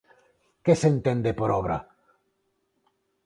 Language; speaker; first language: Galician; non-native, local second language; Spanish